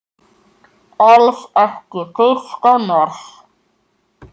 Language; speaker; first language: Icelandic; native; Icelandic